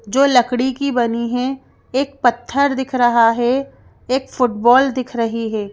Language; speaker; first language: Hindi; native; Hindi